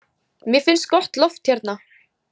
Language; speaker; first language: Icelandic; native; Icelandic